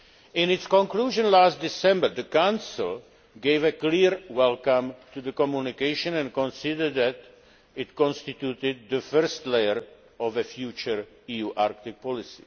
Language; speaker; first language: English; non-native, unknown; Czech